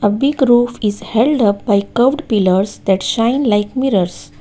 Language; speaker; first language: English; non-native, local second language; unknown